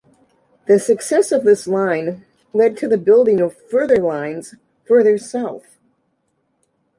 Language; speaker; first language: English; native; English